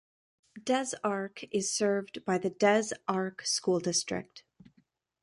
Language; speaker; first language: English; native; English